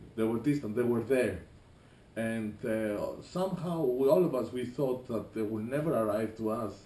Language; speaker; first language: English; non-native, fluent; Greek